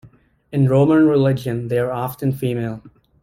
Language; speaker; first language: English; native; English